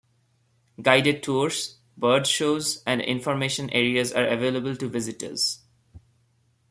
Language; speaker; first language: English; non-native, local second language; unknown